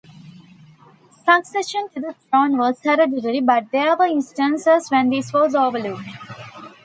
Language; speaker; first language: English; non-native, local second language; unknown